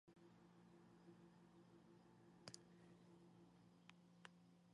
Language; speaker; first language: English; non-native, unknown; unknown